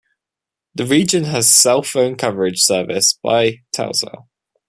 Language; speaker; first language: English; native; English